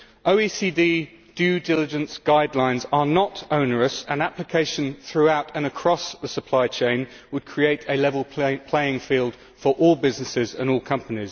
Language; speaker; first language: English; native; English